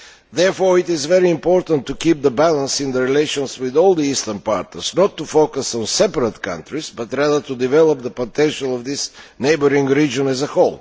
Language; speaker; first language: English; non-native, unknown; Bulgarian